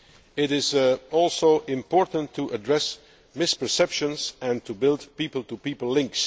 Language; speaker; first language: English; non-native, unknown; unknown